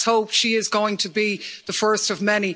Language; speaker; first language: English; native; English